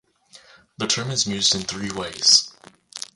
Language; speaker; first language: English; native; English